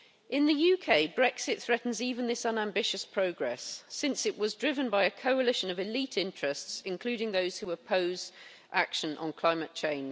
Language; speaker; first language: English; native; English